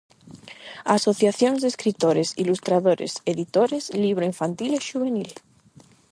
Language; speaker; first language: Galician; non-native, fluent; Spanish